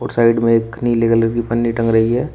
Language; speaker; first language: Hindi; native; Hindi